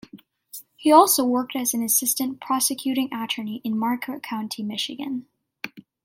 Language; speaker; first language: English; native; English